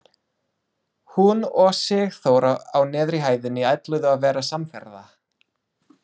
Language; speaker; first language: Icelandic; non-native, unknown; English